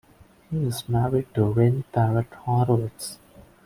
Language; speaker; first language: English; non-native, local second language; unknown